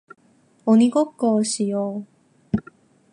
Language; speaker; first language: Japanese; non-native, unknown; Chinese